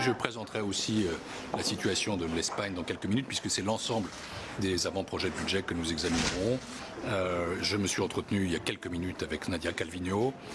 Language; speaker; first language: French; native; French